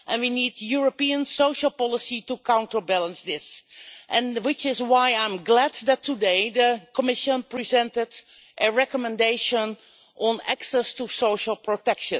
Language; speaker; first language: English; non-native, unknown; Dutch